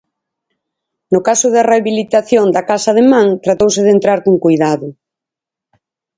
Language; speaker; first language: Galician; native; Galician